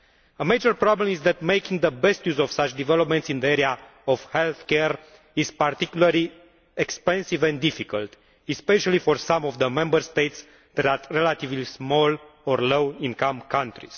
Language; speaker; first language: English; non-native, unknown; Romanian